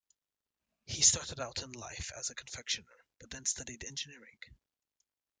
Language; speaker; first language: English; native; English